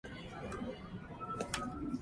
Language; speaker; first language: English; non-native, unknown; Japanese